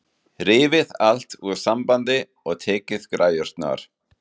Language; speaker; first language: Icelandic; non-native, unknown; German